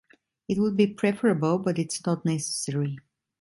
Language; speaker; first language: English; non-native, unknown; Italian